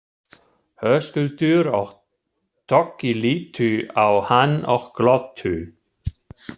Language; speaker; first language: Icelandic; non-native, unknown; German